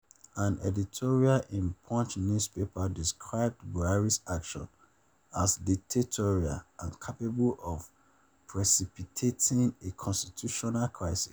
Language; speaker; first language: English; non-native, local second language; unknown